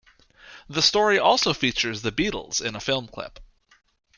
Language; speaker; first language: English; native; English